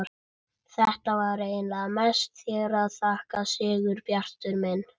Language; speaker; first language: Icelandic; native; Icelandic